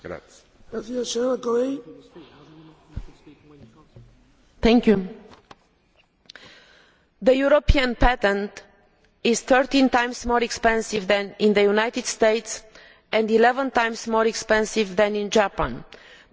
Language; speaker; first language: English; non-native, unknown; Romanian